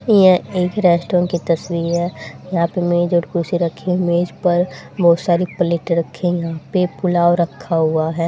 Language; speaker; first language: Hindi; native; Hindi